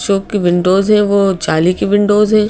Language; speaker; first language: Hindi; native; Hindi